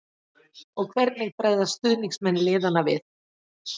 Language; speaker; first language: Icelandic; native; Icelandic